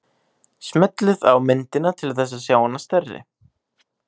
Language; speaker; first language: Icelandic; native; Icelandic